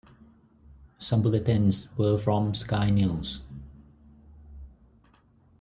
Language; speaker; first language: English; non-native, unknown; Thai